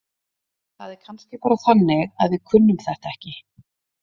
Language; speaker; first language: Icelandic; native; Icelandic